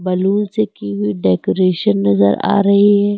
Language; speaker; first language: Hindi; native; Hindi